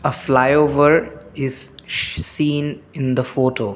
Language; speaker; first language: English; non-native, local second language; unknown